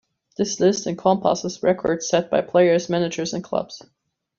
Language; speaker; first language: English; non-native, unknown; German